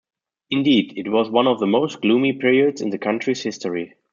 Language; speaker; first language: English; non-native, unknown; German